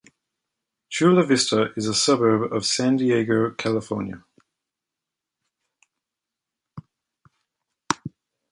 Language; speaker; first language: English; native; English